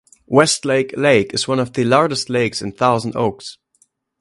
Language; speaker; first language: English; non-native, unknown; German